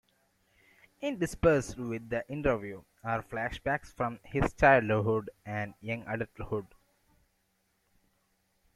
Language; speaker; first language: English; non-native, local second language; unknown